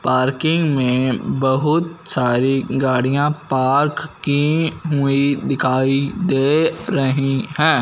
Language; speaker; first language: Hindi; non-native, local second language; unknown